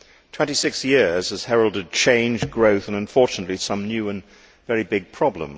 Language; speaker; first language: English; native; English